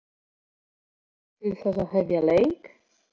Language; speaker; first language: Icelandic; non-native, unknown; Polish